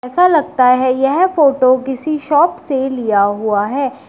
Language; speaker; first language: Hindi; native; Hindi